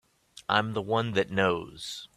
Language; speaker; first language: English; native; English